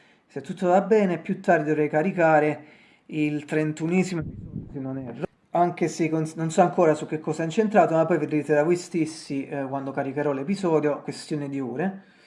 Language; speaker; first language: Italian; native; Italian